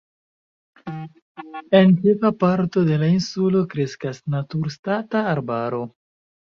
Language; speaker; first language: Esperanto; non-native, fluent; Chinese